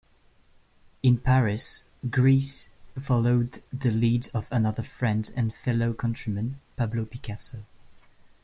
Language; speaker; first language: English; non-native, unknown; French